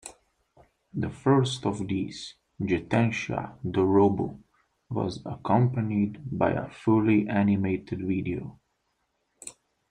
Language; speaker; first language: English; native; English